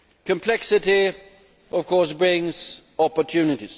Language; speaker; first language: English; non-native, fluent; Swedish